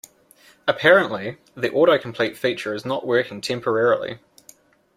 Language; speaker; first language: English; native; English